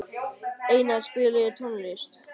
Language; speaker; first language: Icelandic; native; Icelandic